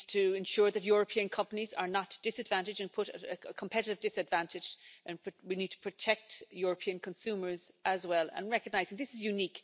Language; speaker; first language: English; native; English